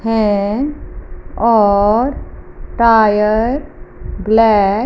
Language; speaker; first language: Hindi; non-native, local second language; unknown